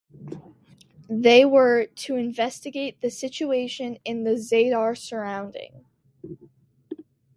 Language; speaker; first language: English; native; English